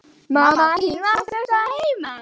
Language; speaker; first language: Icelandic; native; Icelandic